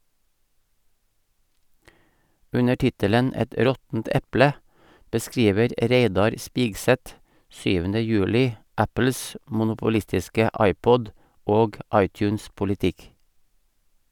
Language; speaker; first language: Norwegian; native; Norwegian